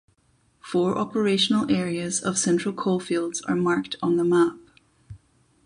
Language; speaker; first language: English; non-native, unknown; German